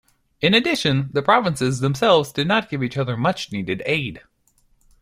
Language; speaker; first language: English; native; English